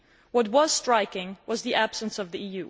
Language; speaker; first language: English; non-native, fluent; Dutch